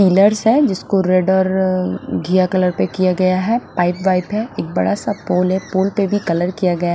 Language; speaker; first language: Hindi; non-native, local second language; Punjabi